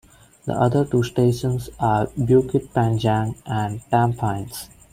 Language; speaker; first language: English; non-native, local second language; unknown